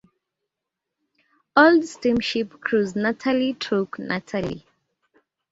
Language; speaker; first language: English; native; English